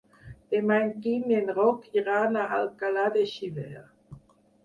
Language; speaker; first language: Catalan; non-native, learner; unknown